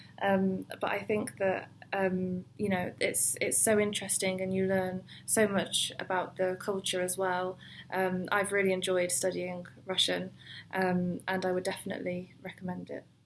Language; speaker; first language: English; native; English